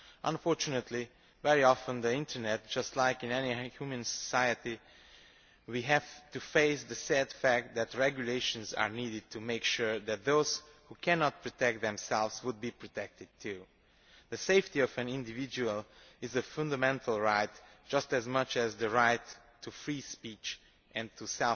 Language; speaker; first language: English; non-native, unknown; Romanian